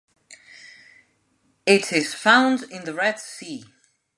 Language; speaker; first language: English; non-native, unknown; Spanish